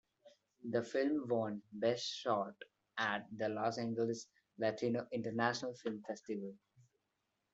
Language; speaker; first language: English; non-native, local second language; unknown